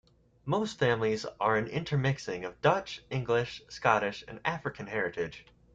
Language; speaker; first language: English; native; English